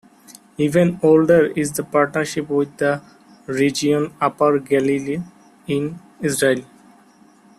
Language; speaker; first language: English; non-native, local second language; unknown